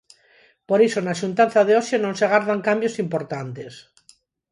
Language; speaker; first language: Galician; non-native, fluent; Spanish